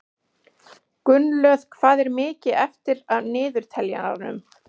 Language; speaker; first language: Icelandic; native; Icelandic